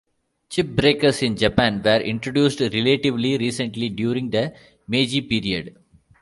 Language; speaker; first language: English; non-native, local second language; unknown